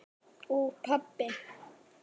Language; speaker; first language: Icelandic; native; Icelandic